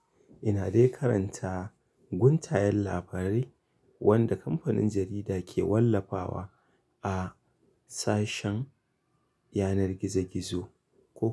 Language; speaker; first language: Hausa; native; Hausa